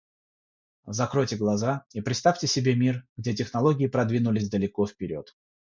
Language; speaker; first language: Russian; non-native, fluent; Georgian